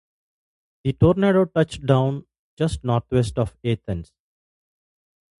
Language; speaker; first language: English; non-native, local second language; Tamil